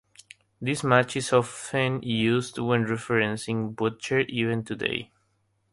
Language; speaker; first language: English; non-native, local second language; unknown